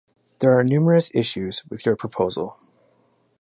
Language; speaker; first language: English; native; English